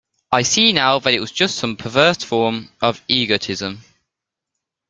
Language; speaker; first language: English; native; English